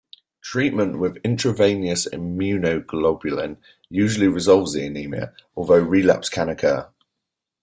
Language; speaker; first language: English; native; English